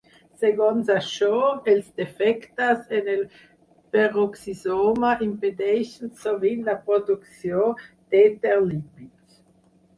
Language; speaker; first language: Catalan; non-native, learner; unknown